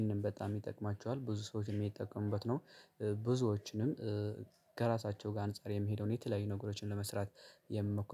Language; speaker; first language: Amharic; native; Amharic